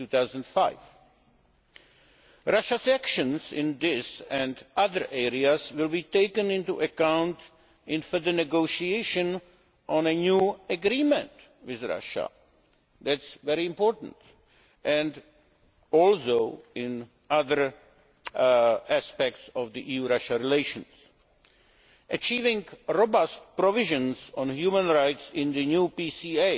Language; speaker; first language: English; native; English